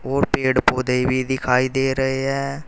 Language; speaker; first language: Hindi; native; Hindi